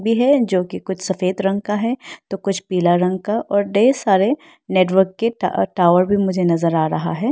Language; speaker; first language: Hindi; non-native, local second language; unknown